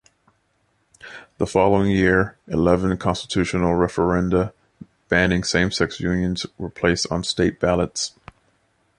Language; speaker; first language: English; native; English